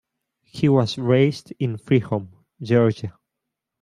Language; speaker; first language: English; non-native, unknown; Spanish